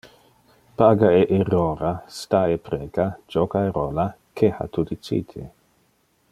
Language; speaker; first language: Interlingua; non-native, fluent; Dutch